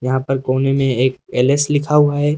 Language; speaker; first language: Hindi; native; Hindi